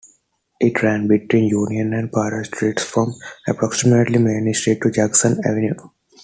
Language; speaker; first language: English; non-native, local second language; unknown